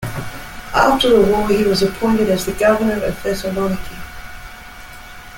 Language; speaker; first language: English; native; English